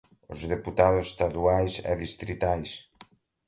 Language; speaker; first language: Portuguese; non-native, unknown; Galician